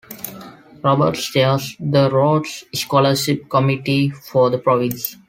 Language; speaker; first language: English; non-native, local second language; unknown